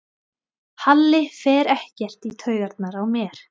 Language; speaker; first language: Icelandic; non-native, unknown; Thai